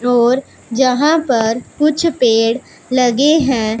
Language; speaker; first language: Hindi; non-native, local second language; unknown